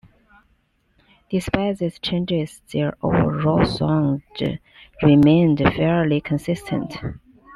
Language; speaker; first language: English; non-native, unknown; Chinese